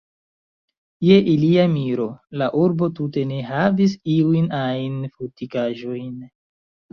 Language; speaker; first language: Esperanto; non-native, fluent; Chinese